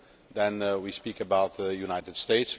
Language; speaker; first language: English; non-native, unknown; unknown